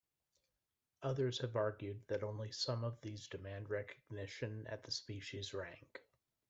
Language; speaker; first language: English; native; English